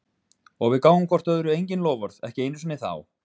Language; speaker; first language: Icelandic; native; Icelandic